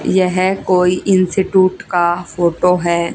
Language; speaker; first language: Hindi; native; Hindi